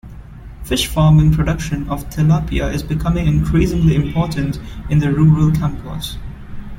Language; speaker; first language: English; non-native, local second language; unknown